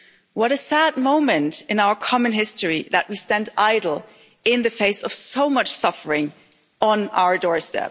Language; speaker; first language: English; non-native, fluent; German